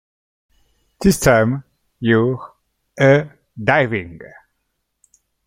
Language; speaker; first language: English; native; English